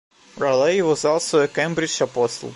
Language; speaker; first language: English; non-native, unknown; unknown